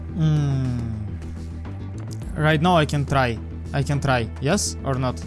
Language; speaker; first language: English; non-native, learner; Russian